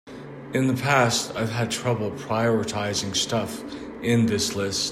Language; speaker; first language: English; native; English